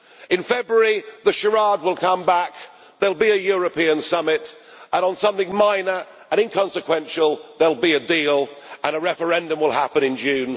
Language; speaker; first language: English; native; English